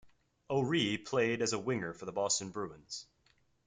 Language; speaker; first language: English; native; English